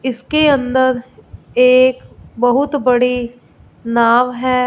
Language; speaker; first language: Hindi; non-native, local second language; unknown